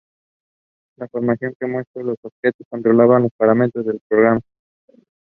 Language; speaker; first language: English; non-native, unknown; Spanish